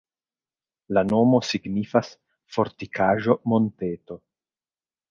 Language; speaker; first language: Esperanto; non-native, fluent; Italian